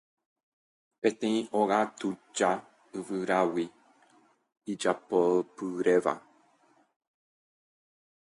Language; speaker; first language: Guarani; non-native, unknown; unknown